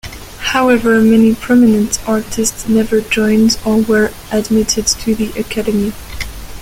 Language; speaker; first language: English; non-native, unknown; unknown